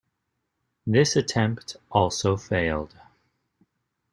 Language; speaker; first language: English; native; English